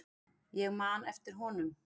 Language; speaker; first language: Icelandic; native; Icelandic